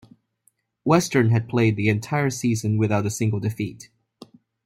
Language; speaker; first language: English; non-native, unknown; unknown